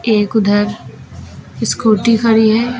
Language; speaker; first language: Hindi; native; Hindi